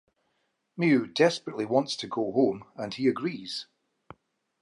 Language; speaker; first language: English; native; English